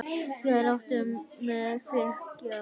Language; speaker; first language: Icelandic; native; Icelandic